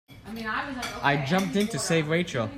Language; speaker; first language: English; native; English